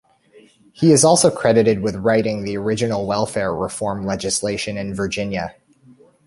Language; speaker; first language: English; native; English